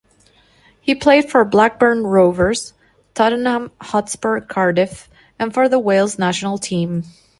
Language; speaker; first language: English; non-native, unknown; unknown